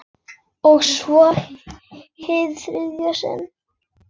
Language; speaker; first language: Icelandic; native; Icelandic